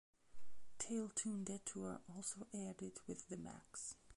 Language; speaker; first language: English; non-native, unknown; Belarusian